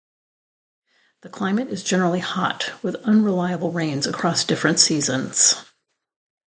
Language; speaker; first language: English; native; English